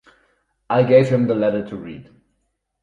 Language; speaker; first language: English; non-native, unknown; German